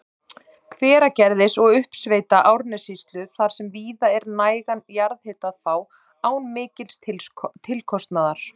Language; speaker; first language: Icelandic; native; Icelandic